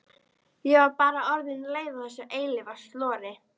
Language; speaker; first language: Icelandic; native; Icelandic